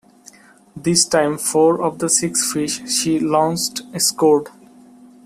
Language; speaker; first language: English; non-native, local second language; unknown